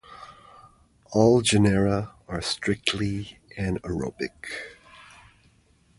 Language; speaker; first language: English; native; English